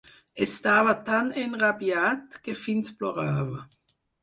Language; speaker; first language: Catalan; non-native, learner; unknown